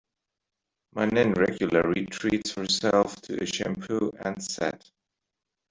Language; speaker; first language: English; non-native, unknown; German